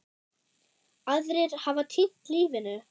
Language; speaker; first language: Icelandic; non-native, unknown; German